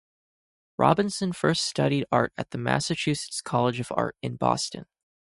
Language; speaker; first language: English; native; English